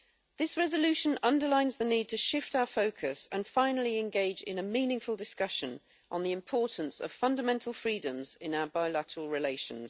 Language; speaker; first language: English; native; English